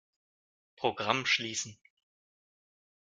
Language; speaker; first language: German; non-native, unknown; Russian